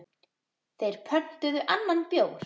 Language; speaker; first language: Icelandic; native; Icelandic